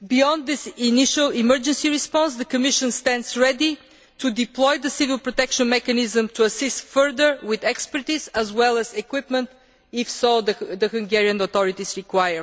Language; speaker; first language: English; non-native, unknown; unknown